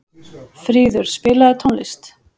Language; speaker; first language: Icelandic; native; Icelandic